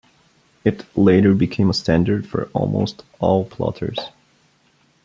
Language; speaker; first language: English; non-native, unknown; Bulgarian